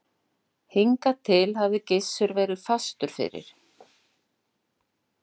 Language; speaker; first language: Icelandic; non-native, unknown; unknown